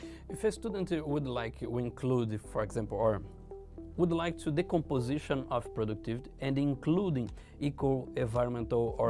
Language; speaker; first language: English; non-native, learner; Portuguese